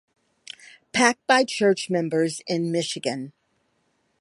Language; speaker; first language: English; native; English